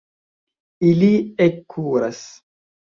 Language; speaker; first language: Esperanto; non-native, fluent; Chinese